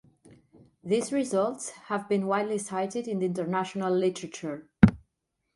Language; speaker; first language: English; non-native, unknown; Catalan